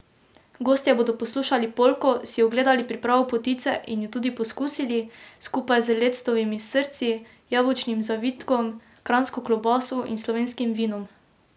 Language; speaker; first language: Slovenian; native; Slovenian